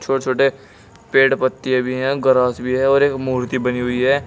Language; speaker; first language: Hindi; native; Hindi